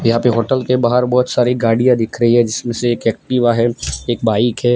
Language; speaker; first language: Hindi; non-native, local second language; Gujarati